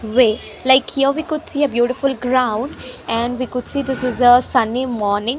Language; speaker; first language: English; non-native, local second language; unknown